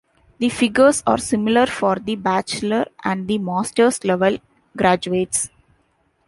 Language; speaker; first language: English; non-native, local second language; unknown